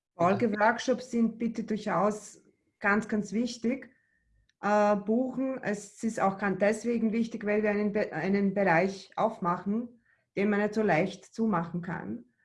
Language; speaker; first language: German; early bilingual, other home language; Bosnian